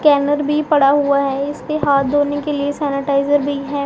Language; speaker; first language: Hindi; non-native, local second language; Punjabi